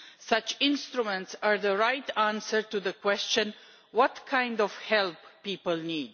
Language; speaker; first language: English; non-native, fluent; Romanian